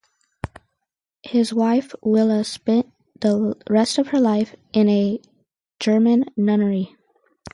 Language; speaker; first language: English; native; English